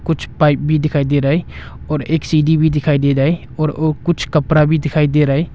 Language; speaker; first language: Hindi; non-native, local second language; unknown